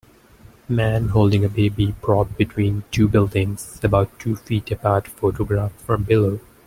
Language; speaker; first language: English; non-native, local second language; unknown